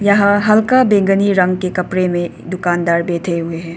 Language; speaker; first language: Hindi; non-native, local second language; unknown